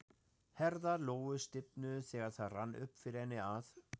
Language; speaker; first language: Icelandic; non-native, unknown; German